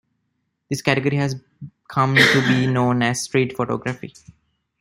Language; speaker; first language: English; non-native, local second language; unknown